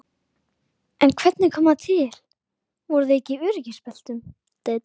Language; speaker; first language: Icelandic; native; Icelandic